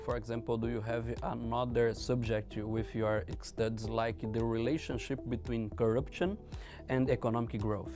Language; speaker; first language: English; non-native, learner; Portuguese